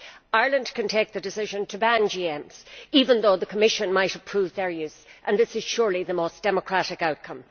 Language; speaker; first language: English; native; English